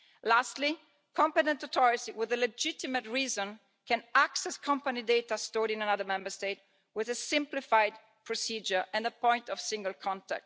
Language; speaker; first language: English; non-native, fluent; Italian